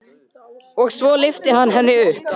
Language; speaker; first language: Icelandic; native; Icelandic